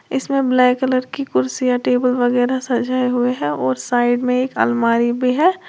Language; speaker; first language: Hindi; native; Hindi